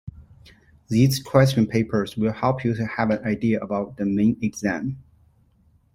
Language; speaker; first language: English; non-native, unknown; Chinese